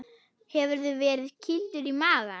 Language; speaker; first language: Icelandic; non-native, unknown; German